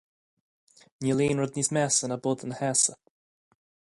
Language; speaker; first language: Irish; non-native, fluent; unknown